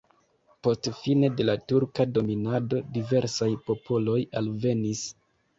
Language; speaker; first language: Esperanto; non-native, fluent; Kinyarwanda